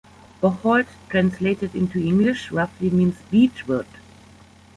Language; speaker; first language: English; non-native, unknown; German